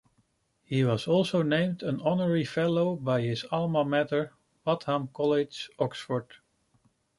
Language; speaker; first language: English; non-native, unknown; Dutch